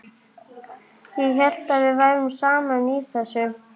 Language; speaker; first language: Icelandic; native; Icelandic